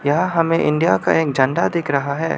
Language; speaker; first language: Hindi; non-native, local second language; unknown